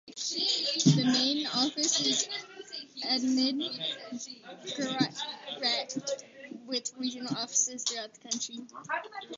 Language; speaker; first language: English; native; English